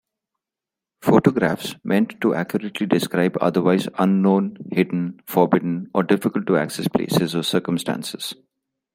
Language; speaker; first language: English; non-native, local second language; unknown